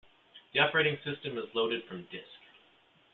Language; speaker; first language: English; native; English